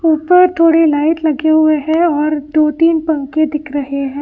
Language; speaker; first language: Hindi; non-native, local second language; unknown